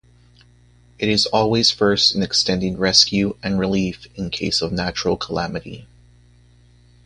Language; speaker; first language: English; native; English